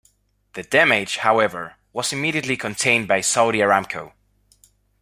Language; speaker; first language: English; non-native, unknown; Spanish